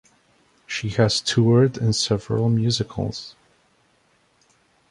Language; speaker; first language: English; native; English